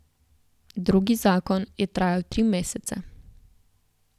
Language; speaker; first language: Slovenian; native; Slovenian